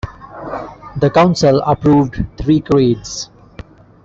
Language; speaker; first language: English; non-native, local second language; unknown